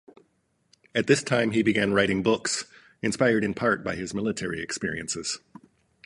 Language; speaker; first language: English; native; English